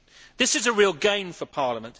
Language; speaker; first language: English; native; English